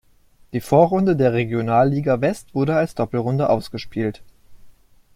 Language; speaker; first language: German; native; German